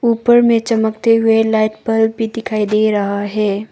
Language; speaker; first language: Hindi; non-native, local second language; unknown